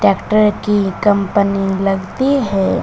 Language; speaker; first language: Hindi; native; Hindi